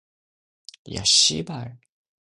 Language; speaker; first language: English; non-native, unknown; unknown